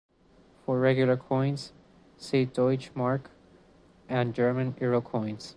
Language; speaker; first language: English; non-native, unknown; Spanish